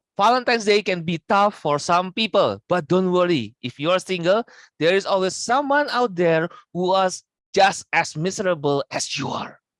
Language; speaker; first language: English; non-native, fluent; Indonesian